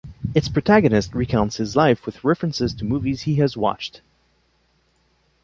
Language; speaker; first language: English; non-native, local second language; French